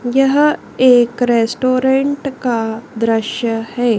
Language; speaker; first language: Hindi; native; Hindi